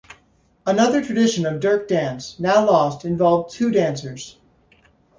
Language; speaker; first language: English; native; English